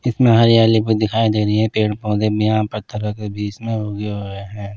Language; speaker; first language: Hindi; non-native, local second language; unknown